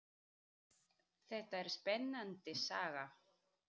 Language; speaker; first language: Icelandic; native; Icelandic